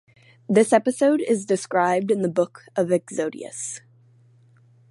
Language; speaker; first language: English; native; English